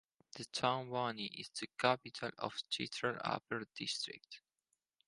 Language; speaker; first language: English; non-native, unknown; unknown